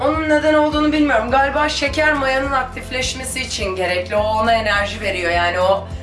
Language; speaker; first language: Turkish; early bilingual, other home language; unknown